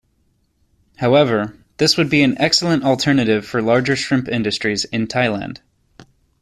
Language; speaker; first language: English; native; English